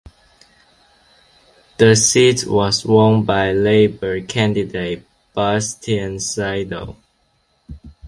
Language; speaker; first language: English; non-native, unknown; Chinese